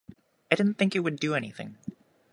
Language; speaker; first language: English; native; English